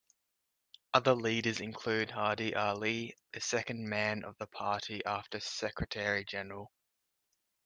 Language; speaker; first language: English; native; English